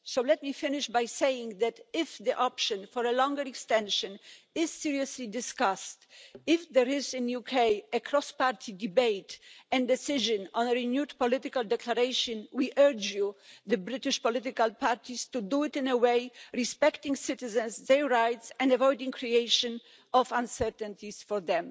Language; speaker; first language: English; non-native, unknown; Polish